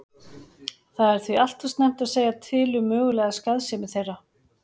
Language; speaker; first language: Icelandic; native; Icelandic